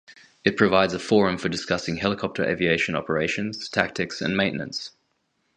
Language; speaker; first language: English; native; English